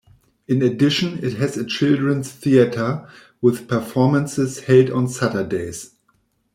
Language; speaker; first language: English; non-native, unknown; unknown